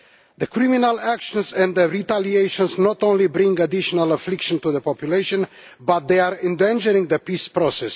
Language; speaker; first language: English; non-native, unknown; Romanian